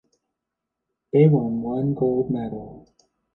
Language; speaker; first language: English; native; English